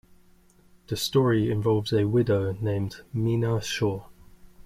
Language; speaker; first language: English; native; English